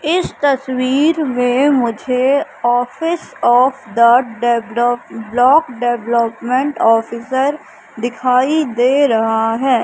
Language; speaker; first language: Hindi; native; Hindi